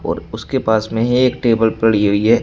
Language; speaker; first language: Hindi; native; Hindi